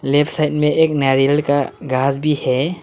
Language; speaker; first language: Hindi; early bilingual, other home language; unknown